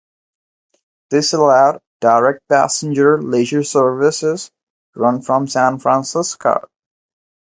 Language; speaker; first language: English; non-native, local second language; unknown